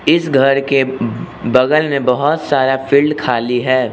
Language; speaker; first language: Hindi; non-native, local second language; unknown